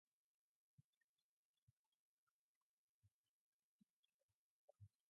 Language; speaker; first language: English; non-native, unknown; Mongolian